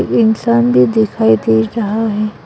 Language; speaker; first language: Hindi; non-native, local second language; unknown